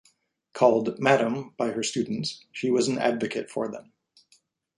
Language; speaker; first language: English; native; English